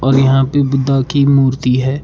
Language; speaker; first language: Hindi; non-native, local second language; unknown